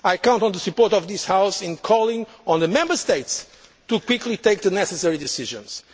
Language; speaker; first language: English; non-native, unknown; Portuguese